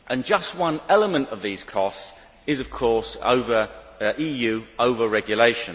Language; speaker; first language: English; native; English